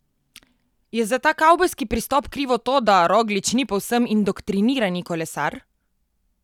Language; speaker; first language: Slovenian; native; Slovenian